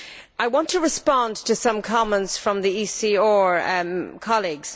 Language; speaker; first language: English; native; English